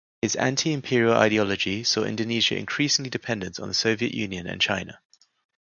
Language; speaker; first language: English; native; English